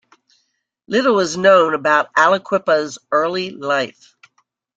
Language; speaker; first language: English; native; English